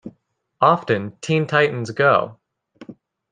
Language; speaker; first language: English; native; English